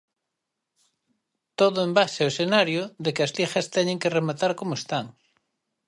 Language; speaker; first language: Galician; native; Galician